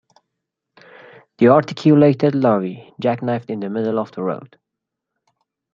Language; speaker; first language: English; non-native, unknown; Persian